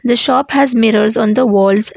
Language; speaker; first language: English; non-native, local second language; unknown